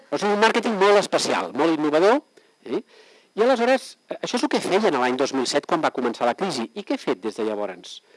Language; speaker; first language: Catalan; native; Catalan